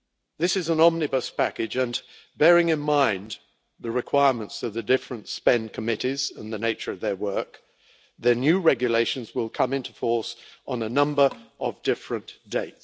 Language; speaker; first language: English; native; English